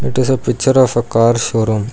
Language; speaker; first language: English; non-native, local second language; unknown